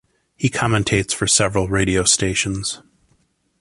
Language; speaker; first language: English; native; English